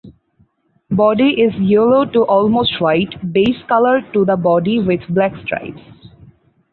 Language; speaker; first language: English; non-native, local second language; Bangla